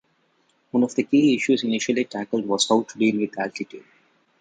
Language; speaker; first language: English; non-native, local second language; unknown